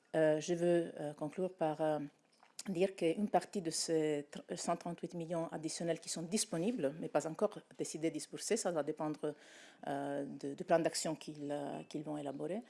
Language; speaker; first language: French; non-native, related language; Italian